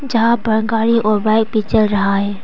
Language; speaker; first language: Hindi; non-native, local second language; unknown